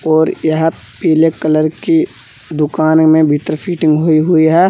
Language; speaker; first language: Hindi; native; Hindi